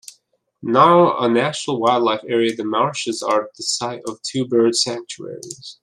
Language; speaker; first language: English; native; English